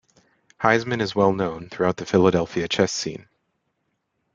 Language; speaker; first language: English; native; English